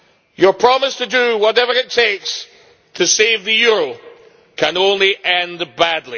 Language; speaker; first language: English; native; English